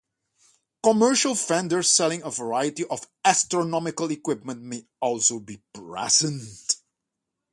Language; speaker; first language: English; non-native, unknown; Dutch